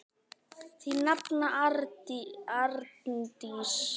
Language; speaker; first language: Icelandic; native; Icelandic